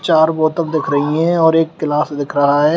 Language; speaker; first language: Hindi; native; Hindi